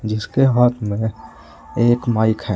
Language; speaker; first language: Hindi; native; Hindi